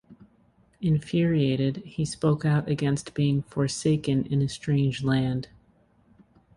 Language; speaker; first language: English; native; English